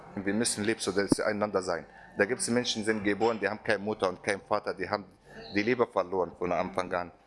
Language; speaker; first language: German; non-native, fluent; Arabic